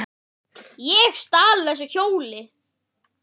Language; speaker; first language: Icelandic; native; Icelandic